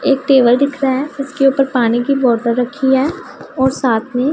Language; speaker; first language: Hindi; non-native, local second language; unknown